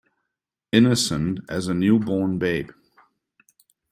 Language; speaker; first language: English; non-native, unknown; German